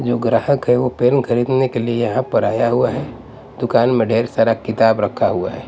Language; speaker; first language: Hindi; non-native, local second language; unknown